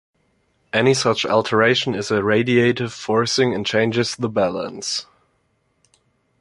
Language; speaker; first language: English; non-native, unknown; German